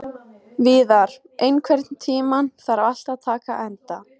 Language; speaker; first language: Icelandic; native; Icelandic